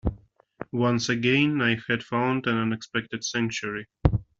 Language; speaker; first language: English; native; English